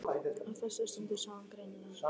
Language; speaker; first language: Icelandic; native; Icelandic